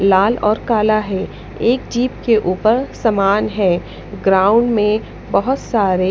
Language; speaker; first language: Hindi; non-native, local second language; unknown